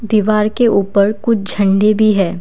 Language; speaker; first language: Hindi; non-native, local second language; Assamese